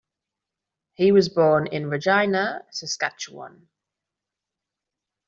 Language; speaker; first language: English; non-native, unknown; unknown